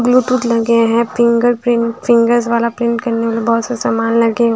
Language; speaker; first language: Hindi; native; Hindi